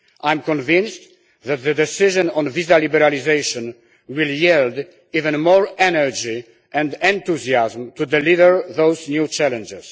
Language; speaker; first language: English; non-native, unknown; Polish